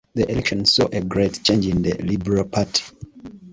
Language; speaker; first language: English; non-native, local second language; Ganda